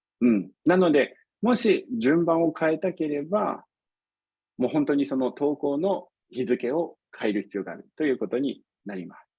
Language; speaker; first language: Japanese; non-native, fluent; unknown